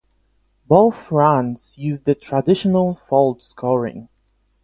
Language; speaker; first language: English; non-native, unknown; Polish